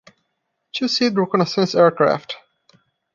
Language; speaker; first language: English; non-native, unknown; Portuguese